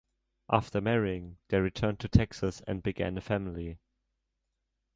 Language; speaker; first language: English; non-native, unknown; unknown